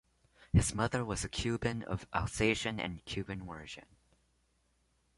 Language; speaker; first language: English; non-native, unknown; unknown